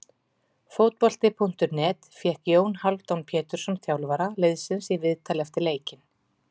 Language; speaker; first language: Icelandic; native; Icelandic